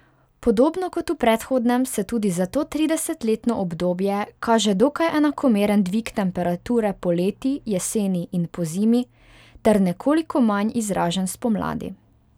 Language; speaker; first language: Slovenian; non-native, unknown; Hungarian